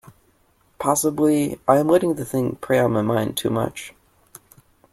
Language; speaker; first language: English; native; English